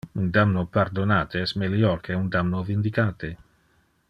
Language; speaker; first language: Interlingua; non-native, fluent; Dutch